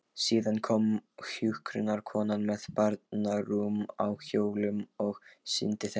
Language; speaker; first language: Icelandic; non-native, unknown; Lithuanian